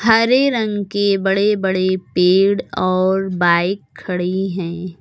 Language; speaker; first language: Hindi; native; Hindi